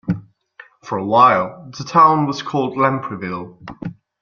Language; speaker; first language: English; non-native, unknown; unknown